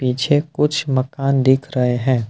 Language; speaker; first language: Hindi; non-native, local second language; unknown